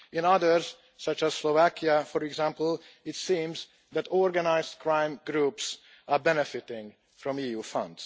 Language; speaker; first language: English; non-native, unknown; Hungarian